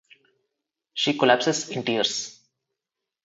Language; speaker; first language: English; non-native, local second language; Telugu